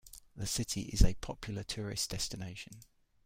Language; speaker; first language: English; native; English